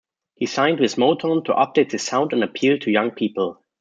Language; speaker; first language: English; non-native, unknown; German